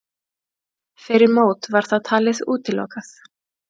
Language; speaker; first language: Icelandic; native; Icelandic